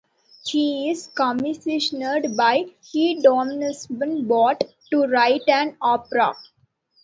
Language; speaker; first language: English; non-native, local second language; Tamil